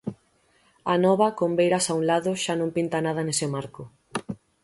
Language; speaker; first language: Galician; native; Galician